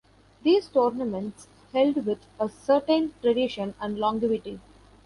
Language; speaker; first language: English; non-native, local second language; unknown